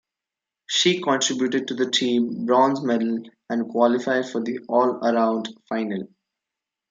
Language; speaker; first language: English; non-native, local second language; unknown